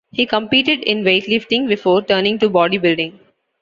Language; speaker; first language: English; non-native, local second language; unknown